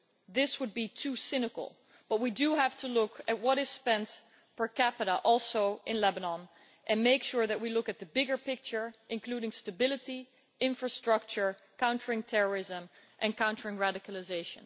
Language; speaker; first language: English; non-native, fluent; Dutch